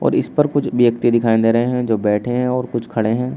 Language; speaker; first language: Hindi; native; Hindi